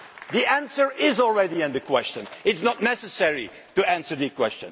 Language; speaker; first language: English; non-native, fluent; Dutch